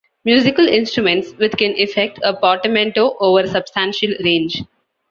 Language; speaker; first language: English; non-native, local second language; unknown